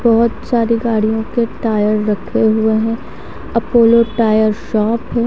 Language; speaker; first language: Hindi; native; Hindi